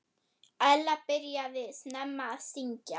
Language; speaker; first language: Icelandic; non-native, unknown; German